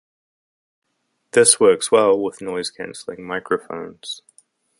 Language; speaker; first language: English; native; English